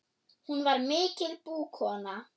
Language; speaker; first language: Icelandic; non-native, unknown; German